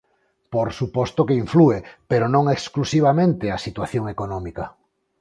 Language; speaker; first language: Galician; non-native, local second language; Spanish